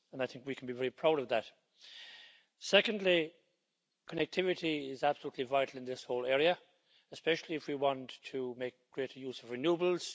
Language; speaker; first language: English; native; English